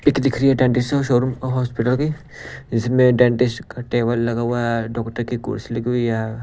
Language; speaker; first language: Hindi; non-native, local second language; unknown